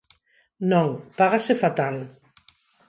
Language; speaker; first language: Galician; non-native, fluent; Spanish